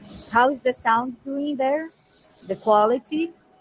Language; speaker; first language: English; non-native, fluent; Portuguese